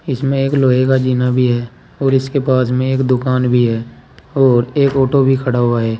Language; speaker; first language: Hindi; native; Hindi